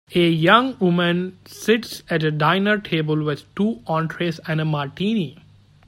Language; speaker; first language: English; native; English